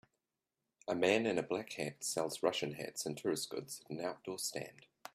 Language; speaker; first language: English; native; English